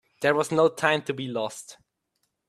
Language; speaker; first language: English; native; English